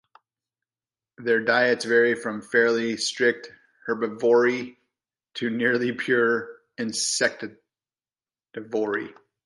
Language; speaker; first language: English; native; English